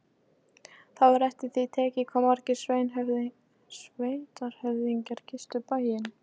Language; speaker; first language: Icelandic; non-native, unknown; Polish